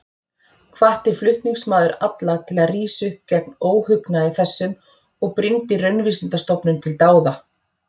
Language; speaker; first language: Icelandic; native; Icelandic